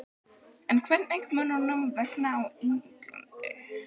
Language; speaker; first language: Icelandic; native; Icelandic